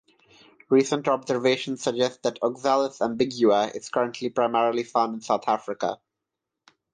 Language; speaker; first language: English; non-native, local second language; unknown